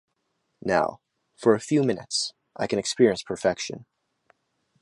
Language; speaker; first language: English; native; English